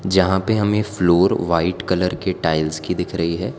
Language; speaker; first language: Hindi; non-native, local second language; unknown